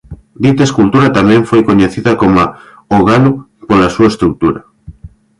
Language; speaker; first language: Galician; native; Galician